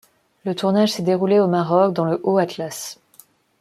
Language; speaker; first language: French; non-native, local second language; Malagasy